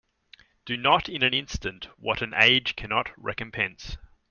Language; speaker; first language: English; native; English